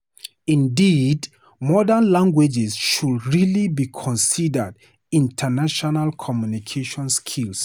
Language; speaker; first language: English; non-native, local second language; Hausa